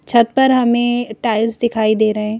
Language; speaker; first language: Hindi; native; Hindi